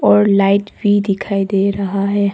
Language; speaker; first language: Hindi; non-native, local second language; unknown